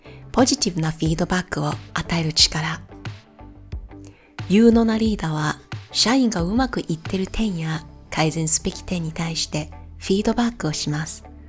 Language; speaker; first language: Japanese; non-native, fluent; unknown